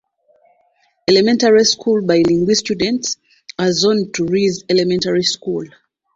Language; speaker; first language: English; non-native, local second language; Ganda